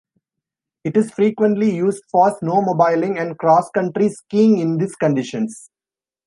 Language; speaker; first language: English; non-native, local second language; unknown